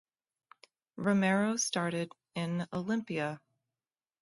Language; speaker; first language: English; native; English